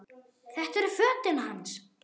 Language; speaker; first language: Icelandic; non-native, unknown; German